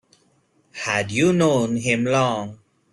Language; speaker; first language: English; non-native, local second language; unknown